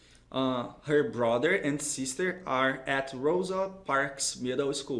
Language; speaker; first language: English; non-native, fluent; Portuguese